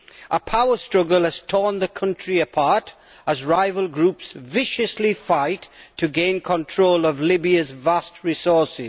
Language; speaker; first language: English; native; English